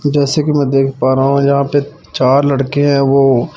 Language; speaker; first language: Hindi; non-native, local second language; Punjabi